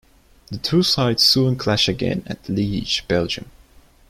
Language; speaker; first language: English; non-native, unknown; Turkish